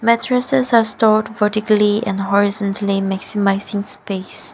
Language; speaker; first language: English; non-native, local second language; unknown